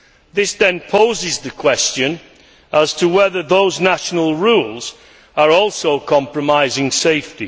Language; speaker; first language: English; native; English